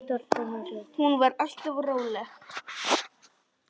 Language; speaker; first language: Icelandic; non-native, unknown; Polish